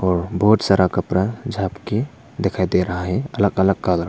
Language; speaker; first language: Hindi; non-native, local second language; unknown